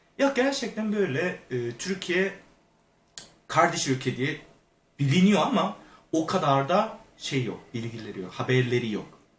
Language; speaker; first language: Turkish; non-native, fluent; Korean